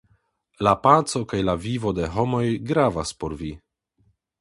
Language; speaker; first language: Esperanto; non-native, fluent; Polish